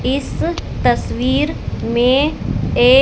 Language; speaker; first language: Hindi; native; Hindi